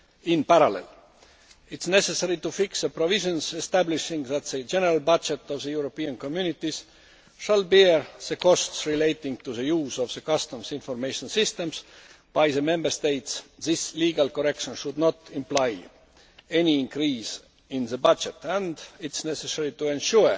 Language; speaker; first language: English; non-native, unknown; Estonian